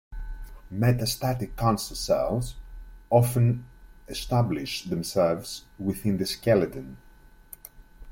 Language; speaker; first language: English; native; English